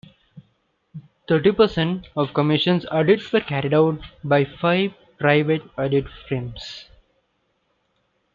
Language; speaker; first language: English; non-native, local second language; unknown